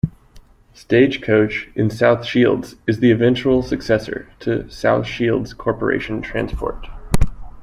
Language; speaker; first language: English; native; English